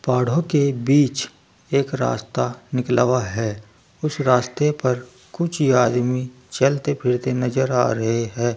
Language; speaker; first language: Hindi; native; Hindi